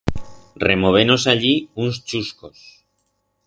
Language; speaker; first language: Aragonese; non-native, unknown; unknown